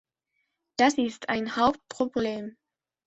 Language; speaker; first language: German; non-native, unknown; Spanish